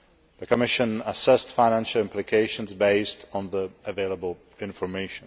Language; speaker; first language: English; non-native, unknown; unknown